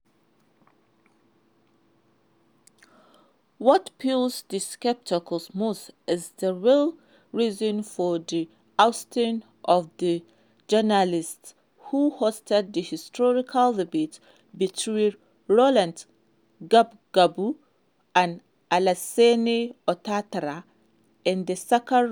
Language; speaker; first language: English; non-native, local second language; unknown